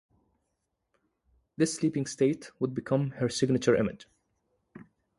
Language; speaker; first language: English; non-native, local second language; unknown